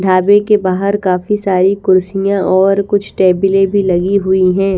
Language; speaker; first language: Hindi; native; Hindi